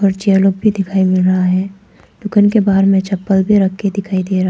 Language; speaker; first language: Hindi; non-native, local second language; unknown